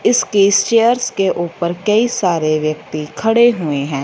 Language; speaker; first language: Hindi; non-native, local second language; Punjabi